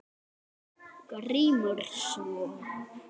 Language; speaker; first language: Icelandic; native; Icelandic